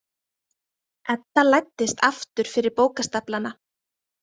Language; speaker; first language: Icelandic; native; Icelandic